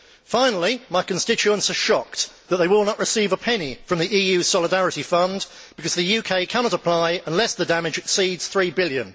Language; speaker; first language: English; native; English